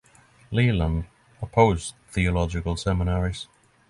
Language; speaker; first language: English; non-native, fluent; Norwegian